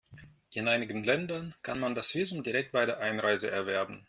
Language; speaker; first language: German; non-native, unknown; Russian